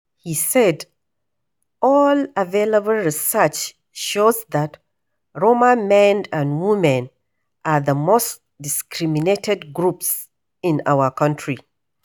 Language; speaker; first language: English; non-native, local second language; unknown